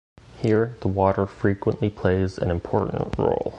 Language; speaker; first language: English; native; English